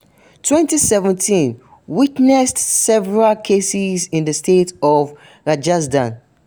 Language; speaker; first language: English; non-native, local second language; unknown